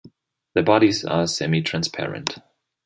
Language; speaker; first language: English; non-native, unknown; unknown